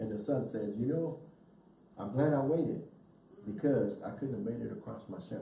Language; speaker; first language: English; early bilingual, other home language; Spanish